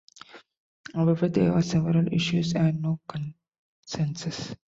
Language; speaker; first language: English; non-native, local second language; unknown